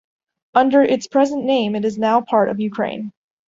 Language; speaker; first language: English; native; English